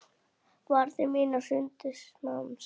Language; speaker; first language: Icelandic; native; Icelandic